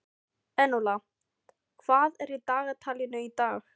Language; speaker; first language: Icelandic; non-native, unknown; Filipino